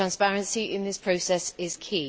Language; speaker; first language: English; native; English